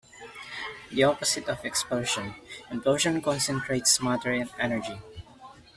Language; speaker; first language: English; non-native, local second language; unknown